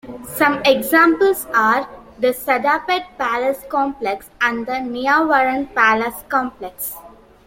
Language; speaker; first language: English; non-native, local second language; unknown